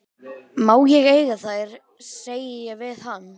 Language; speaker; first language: Icelandic; native; Icelandic